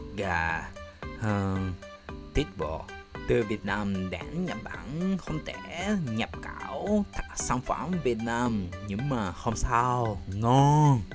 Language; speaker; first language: Vietnamese; non-native, learner; Japanese